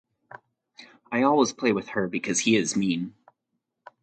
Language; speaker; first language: English; native; English